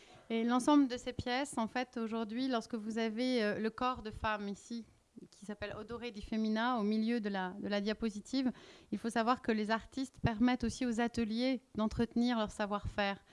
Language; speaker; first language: French; native; French